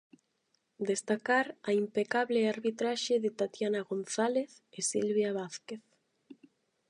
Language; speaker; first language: Galician; non-native, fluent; Spanish